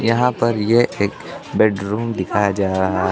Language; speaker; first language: Hindi; native; Hindi